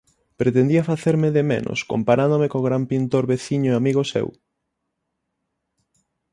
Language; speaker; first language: Galician; native; Galician